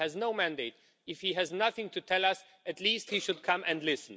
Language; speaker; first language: English; non-native, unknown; Romanian